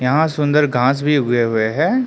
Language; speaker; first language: Hindi; non-native, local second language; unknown